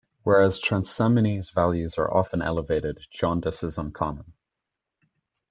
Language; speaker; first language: English; native; English